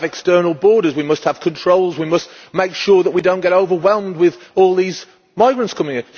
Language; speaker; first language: English; native; English